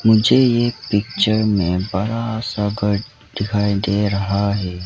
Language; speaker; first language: Hindi; non-native, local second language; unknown